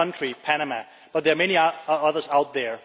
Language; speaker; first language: English; non-native, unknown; Danish